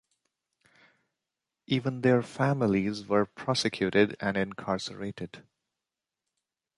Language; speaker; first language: English; non-native, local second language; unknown